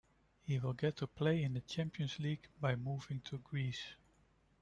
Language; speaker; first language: English; non-native, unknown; Dutch